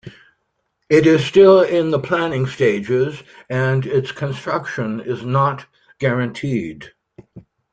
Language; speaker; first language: English; native; English